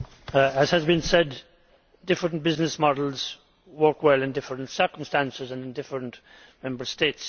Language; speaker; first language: English; native; English